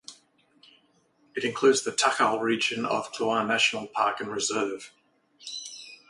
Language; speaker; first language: English; native; English